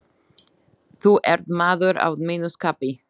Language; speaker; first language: Icelandic; non-native, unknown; Slovak